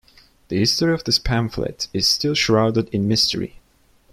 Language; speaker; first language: English; non-native, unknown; Turkish